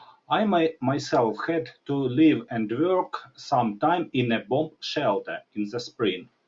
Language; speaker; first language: English; non-native, learner; Ukrainian